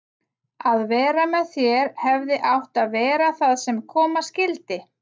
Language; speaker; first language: Icelandic; native; Icelandic